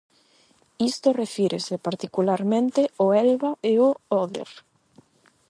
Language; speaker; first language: Galician; non-native, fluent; Spanish